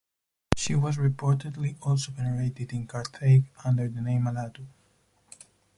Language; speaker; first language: English; non-native, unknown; Spanish